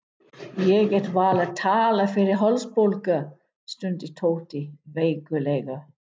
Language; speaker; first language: Icelandic; non-native, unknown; English